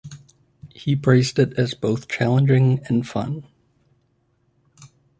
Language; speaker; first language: English; native; English